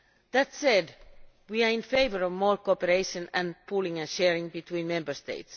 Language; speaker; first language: English; non-native, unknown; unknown